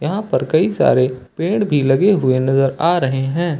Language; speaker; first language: Hindi; native; Hindi